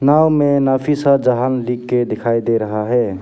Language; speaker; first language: Hindi; non-native, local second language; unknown